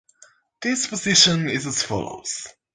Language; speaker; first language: English; native; English